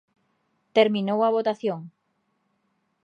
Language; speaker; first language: Galician; native; Galician